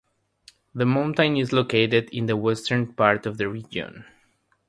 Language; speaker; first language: English; non-native, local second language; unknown